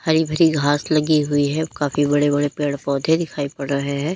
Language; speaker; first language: Hindi; native; Hindi